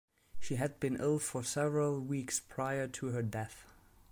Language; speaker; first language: English; non-native, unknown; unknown